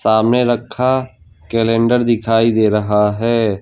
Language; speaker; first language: Hindi; non-native, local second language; Gujarati